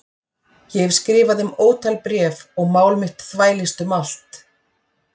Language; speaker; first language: Icelandic; native; Icelandic